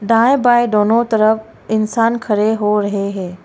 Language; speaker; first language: Hindi; non-native, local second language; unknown